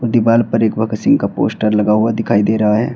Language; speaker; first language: Hindi; native; Hindi